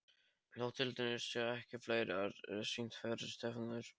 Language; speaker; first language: Icelandic; non-native, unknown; Polish